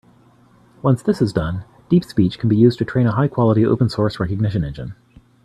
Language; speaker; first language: English; native; English